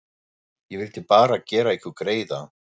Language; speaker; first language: Icelandic; non-native, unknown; German